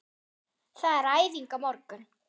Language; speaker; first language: Icelandic; non-native, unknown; German